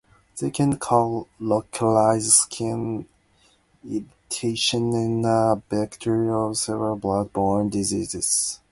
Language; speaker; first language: English; non-native, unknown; Japanese